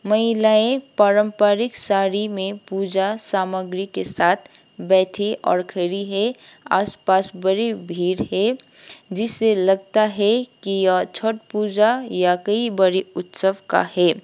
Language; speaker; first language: Hindi; non-native, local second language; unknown